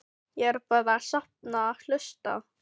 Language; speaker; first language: Icelandic; non-native, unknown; Filipino